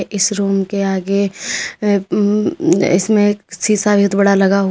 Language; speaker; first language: Hindi; native; Hindi